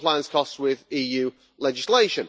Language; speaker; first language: English; native; English